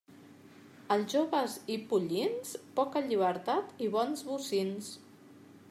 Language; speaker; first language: Catalan; native; Catalan